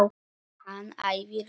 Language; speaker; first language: Icelandic; non-native, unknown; Polish